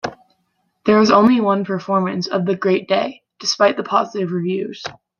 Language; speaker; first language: English; native; English